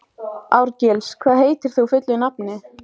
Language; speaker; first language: Icelandic; native; Icelandic